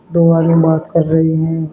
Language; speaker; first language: Hindi; native; Hindi